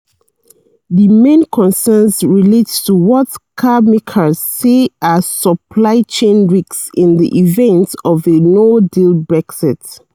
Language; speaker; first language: English; non-native, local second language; Yoruba